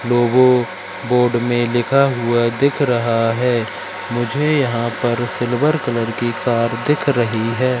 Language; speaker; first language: Hindi; native; Hindi